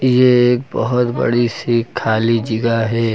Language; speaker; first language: Hindi; native; Hindi